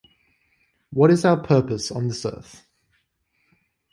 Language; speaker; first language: English; native; English